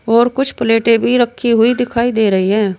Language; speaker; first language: Hindi; native; Hindi